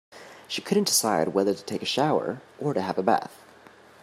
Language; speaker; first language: English; native; English